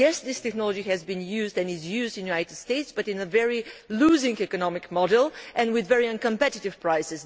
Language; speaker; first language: English; non-native, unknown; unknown